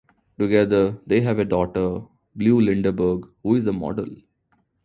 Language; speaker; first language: English; non-native, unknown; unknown